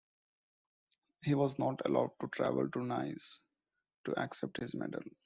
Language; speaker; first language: English; non-native, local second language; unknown